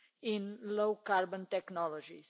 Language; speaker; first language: English; non-native, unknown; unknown